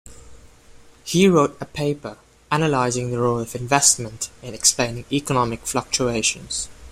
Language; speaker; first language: English; non-native, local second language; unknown